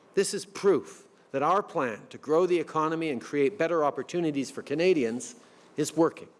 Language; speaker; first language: English; native; English